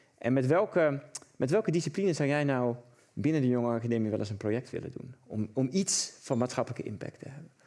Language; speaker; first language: Dutch; native; Dutch